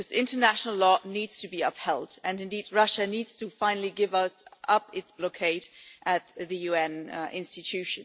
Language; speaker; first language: English; non-native, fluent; German